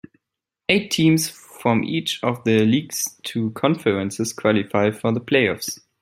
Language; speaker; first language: English; non-native, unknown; German